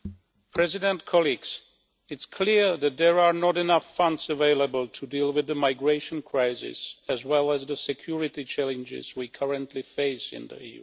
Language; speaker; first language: English; non-native, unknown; Czech